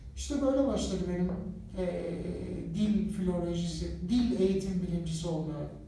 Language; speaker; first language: Turkish; native; Turkish